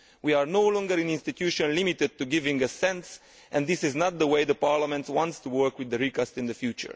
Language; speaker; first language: English; non-native, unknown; Italian